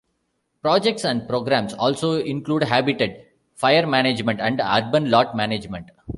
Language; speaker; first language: English; non-native, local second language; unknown